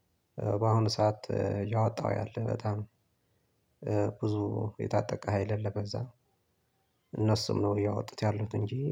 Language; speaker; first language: Amharic; non-native, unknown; Tigrinya